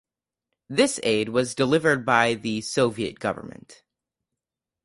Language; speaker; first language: English; native; English